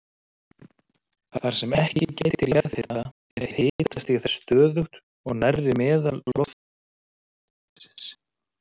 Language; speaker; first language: Icelandic; native; Icelandic